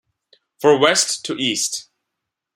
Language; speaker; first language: English; non-native, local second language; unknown